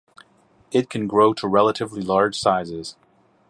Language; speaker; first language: English; native; English